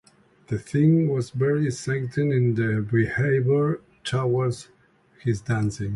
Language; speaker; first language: English; non-native, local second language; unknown